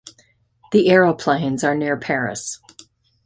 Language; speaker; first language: English; native; English